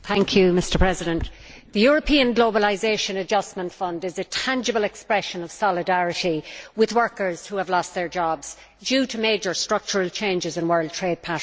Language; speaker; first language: English; native; English